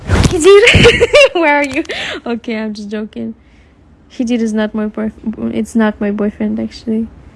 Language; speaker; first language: English; non-native, fluent; Russian